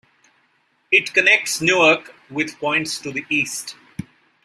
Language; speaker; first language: English; non-native, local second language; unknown